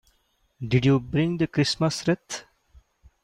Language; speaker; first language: English; non-native, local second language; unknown